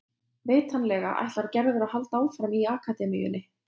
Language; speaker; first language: Icelandic; non-native, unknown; Lithuanian